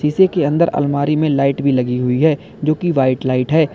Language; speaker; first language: Hindi; native; Hindi